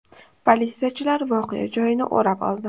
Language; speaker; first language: Uzbek; native; Uzbek